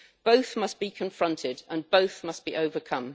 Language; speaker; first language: English; native; English